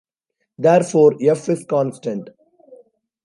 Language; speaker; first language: English; non-native, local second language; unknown